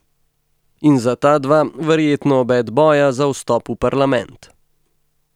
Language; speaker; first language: Slovenian; native; Slovenian